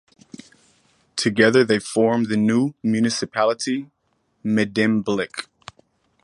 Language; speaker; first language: English; native; English